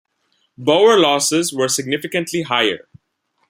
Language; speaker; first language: English; non-native, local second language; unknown